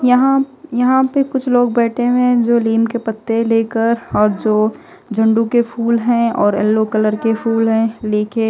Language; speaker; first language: Hindi; non-native, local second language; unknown